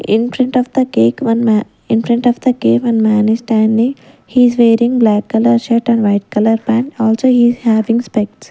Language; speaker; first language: English; non-native, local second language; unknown